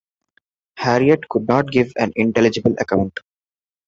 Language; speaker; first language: English; non-native, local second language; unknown